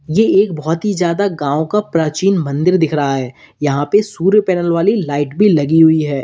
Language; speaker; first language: Hindi; native; Hindi